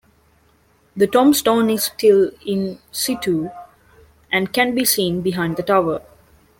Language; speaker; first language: English; non-native, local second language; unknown